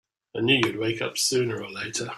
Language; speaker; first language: English; native; English